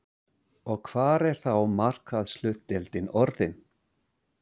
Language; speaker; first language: Icelandic; non-native, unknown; English